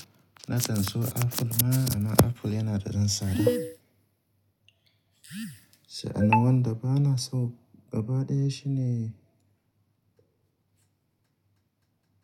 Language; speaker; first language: Hausa; native; Hausa